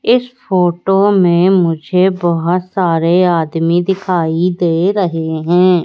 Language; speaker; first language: Hindi; native; Hindi